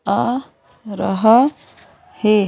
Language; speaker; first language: Hindi; native; Hindi